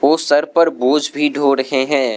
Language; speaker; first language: Hindi; non-native, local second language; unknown